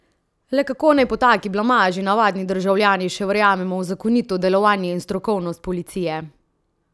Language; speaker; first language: Slovenian; native; Slovenian